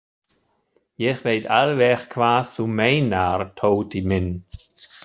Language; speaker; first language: Icelandic; non-native, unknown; German